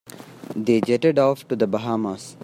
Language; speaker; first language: English; non-native, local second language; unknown